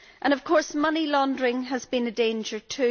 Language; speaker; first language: English; native; English